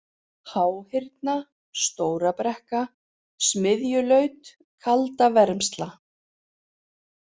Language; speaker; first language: Icelandic; native; Icelandic